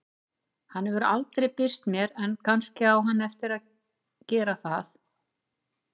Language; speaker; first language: Icelandic; native; Icelandic